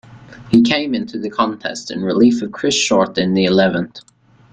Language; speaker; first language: English; native; English